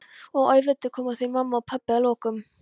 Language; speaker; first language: Icelandic; non-native, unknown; Polish